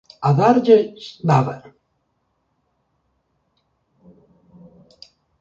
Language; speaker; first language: Galician; native; Galician